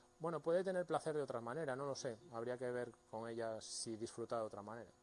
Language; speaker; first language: Spanish; native; Spanish